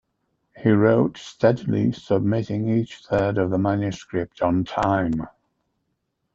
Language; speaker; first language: English; native; English